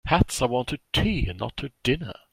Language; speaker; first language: English; non-native, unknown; German